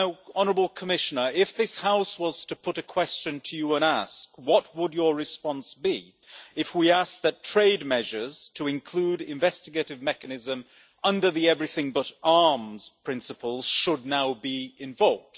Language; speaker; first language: English; native; English